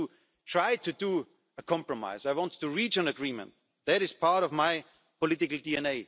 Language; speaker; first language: English; non-native, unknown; German